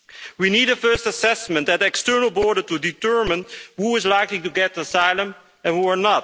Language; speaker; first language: English; non-native, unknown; Dutch